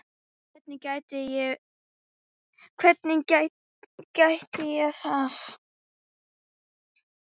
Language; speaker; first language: Icelandic; native; Icelandic